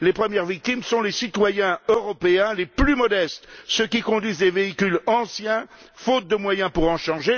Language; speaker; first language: French; native; French